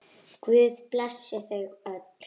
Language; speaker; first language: Icelandic; native; Icelandic